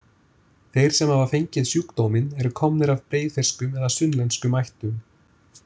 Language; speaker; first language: Icelandic; non-native, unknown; English